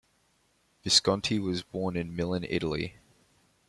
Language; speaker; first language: English; native; English